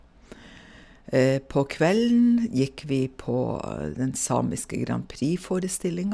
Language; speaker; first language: Norwegian; native; Norwegian